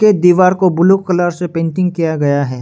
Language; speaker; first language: Hindi; non-native, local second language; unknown